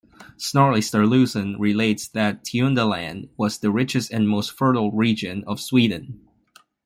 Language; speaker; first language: English; non-native, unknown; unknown